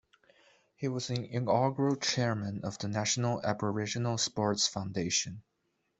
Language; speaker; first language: English; non-native, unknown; Chinese